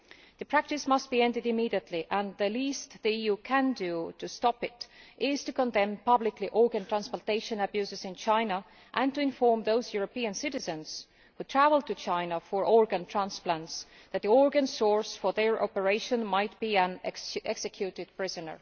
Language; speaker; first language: English; non-native, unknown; Estonian